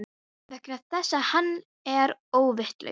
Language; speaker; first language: Icelandic; non-native, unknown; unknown